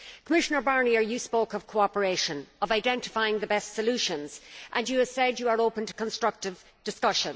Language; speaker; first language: English; native; English